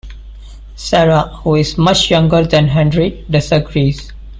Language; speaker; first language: English; non-native, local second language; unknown